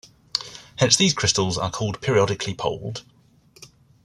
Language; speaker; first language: English; native; English